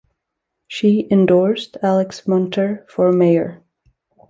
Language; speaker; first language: English; native; English